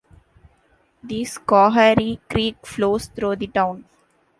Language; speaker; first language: English; non-native, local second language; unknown